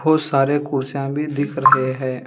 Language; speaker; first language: Hindi; non-native, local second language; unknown